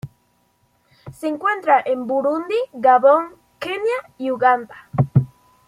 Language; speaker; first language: Spanish; native; Spanish